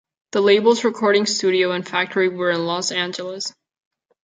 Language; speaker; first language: English; non-native, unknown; Catalan